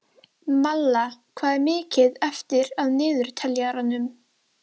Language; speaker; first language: Icelandic; native; Icelandic